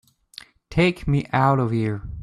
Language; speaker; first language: English; native; English